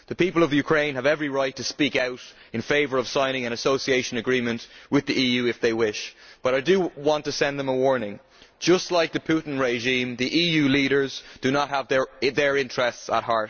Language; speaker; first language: English; native; English